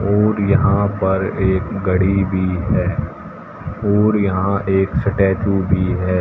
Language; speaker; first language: Hindi; native; Hindi